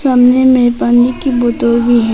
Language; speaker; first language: Hindi; non-native, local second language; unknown